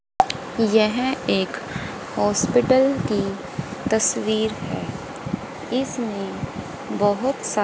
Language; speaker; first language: Hindi; native; Hindi